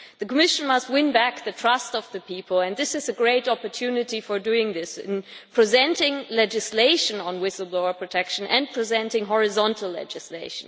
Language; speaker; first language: English; non-native, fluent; German